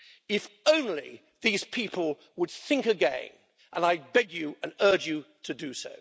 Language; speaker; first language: English; native; English